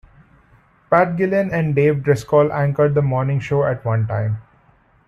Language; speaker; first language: English; non-native, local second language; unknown